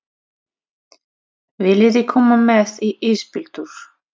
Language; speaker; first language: Icelandic; non-native, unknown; Russian